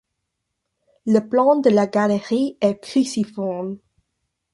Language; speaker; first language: French; non-native, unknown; English